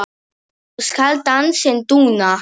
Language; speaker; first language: Icelandic; non-native, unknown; Polish